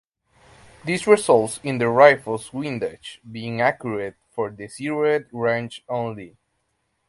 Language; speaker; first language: English; native; English